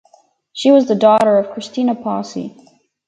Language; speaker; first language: English; native; English